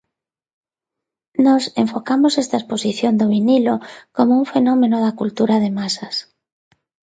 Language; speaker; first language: Galician; non-native, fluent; Spanish